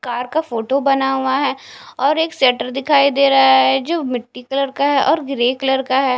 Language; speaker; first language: Hindi; non-native, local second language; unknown